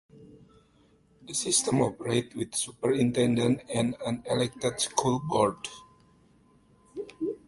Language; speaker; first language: English; non-native, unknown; Indonesian